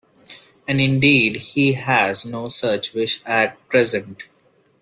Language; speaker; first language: English; non-native, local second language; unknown